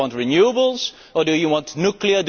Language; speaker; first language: English; non-native, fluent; Dutch